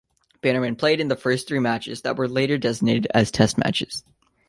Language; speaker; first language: English; native; English